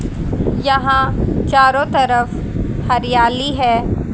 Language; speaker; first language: Hindi; native; Hindi